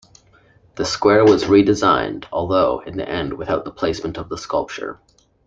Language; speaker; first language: English; native; English